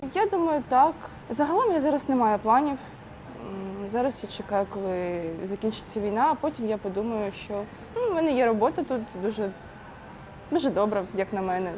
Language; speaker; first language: Ukrainian; non-native, local second language; Russian